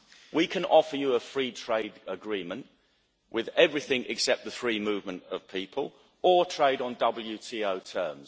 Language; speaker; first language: English; native; English